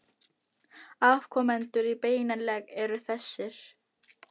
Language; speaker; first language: Icelandic; non-native, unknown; Filipino